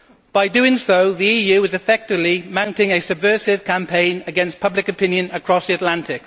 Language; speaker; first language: English; native; English